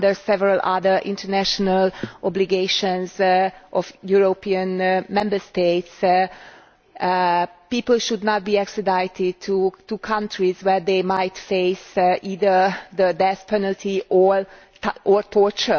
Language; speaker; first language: English; non-native, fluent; Hungarian